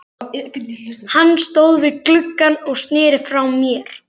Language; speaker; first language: Icelandic; native; Icelandic